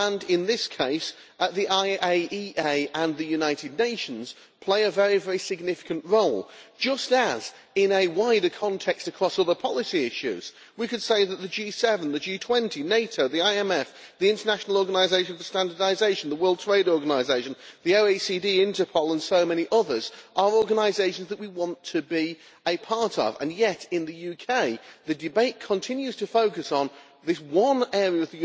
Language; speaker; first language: English; native; English